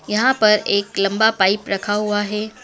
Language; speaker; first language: Hindi; native; Hindi